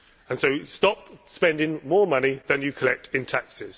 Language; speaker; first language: English; native; English